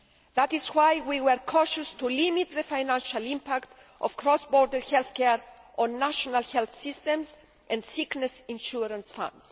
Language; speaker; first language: English; non-native, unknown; Greek